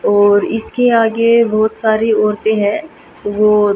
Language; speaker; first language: Hindi; native; Hindi